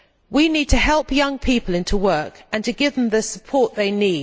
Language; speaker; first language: English; native; English